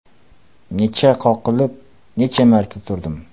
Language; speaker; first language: Uzbek; non-native, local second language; Kara-Kalpak